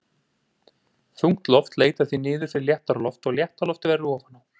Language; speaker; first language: Icelandic; native; Icelandic